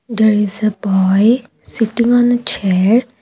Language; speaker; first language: English; non-native, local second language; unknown